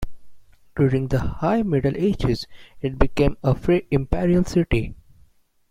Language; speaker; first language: English; non-native, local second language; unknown